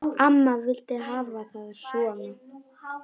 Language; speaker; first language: Icelandic; non-native, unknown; Polish